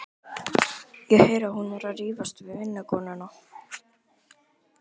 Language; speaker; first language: Icelandic; native; Icelandic